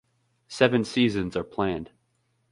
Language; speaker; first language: English; native; English